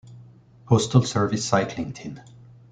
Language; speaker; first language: English; non-native, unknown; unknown